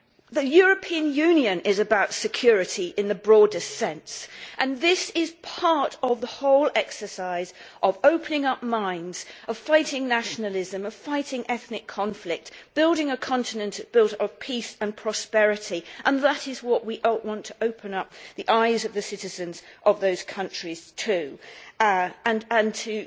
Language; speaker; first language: English; native; English